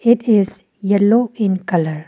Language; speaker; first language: English; non-native, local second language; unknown